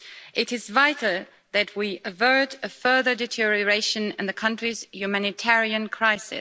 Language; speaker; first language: English; native; English